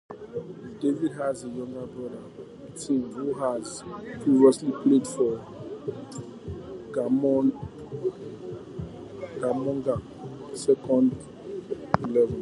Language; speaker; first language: English; native; English